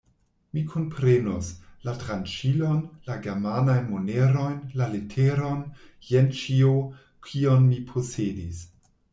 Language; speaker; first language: Esperanto; non-native, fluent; German